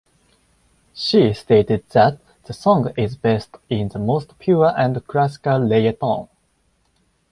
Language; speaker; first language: English; non-native, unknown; Japanese